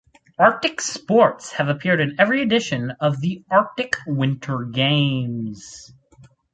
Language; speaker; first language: English; native; English